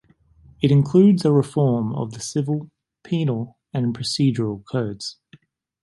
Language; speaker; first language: English; native; English